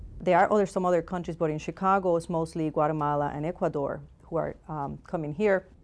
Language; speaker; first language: English; non-native, fluent; Spanish